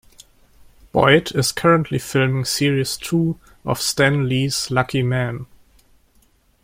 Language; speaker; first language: English; non-native, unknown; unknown